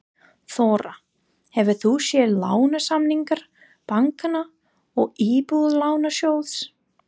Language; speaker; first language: Icelandic; non-native, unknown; English